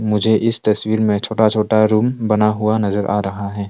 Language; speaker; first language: Hindi; non-native, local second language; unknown